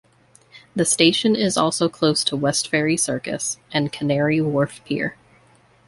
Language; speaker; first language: English; native; English